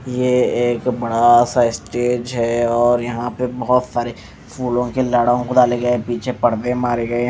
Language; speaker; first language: Hindi; non-native, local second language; Punjabi